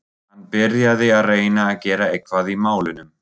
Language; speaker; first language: Icelandic; non-native, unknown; German